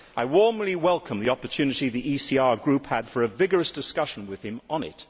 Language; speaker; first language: English; native; English